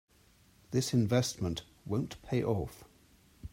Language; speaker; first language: English; native; English